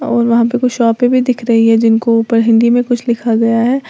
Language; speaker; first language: Hindi; native; Hindi